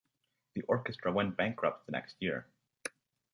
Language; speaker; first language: English; native; English